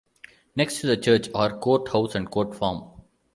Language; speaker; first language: English; non-native, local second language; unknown